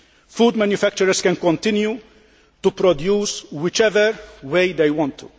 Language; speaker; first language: English; non-native, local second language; Maltese